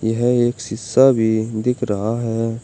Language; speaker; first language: Hindi; native; Hindi